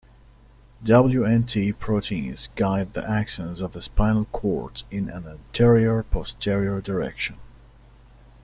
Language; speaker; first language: English; native; English